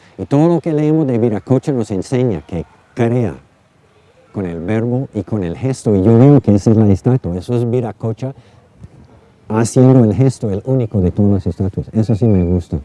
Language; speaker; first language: Spanish; non-native, fluent; English